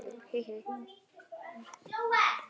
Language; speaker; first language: Icelandic; native; Icelandic